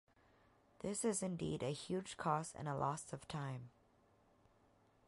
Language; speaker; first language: English; native; English